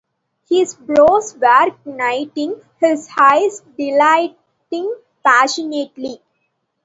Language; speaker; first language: English; non-native, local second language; Tamil